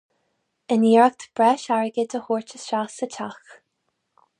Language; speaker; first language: Irish; non-native, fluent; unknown